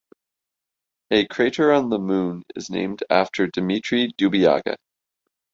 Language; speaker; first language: English; native; English